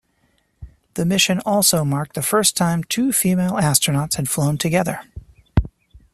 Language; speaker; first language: English; native; English